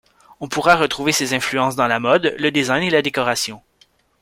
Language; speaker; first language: French; native; French